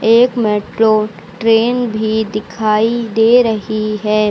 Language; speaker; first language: Hindi; native; Hindi